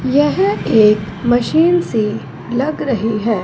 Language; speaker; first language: Hindi; non-native, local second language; Punjabi